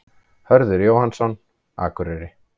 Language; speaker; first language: Icelandic; native; Icelandic